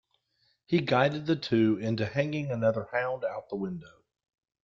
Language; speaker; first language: English; native; English